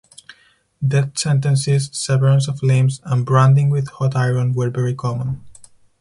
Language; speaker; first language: English; non-native, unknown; Spanish